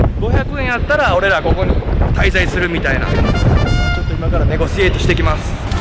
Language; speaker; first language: Japanese; native; Japanese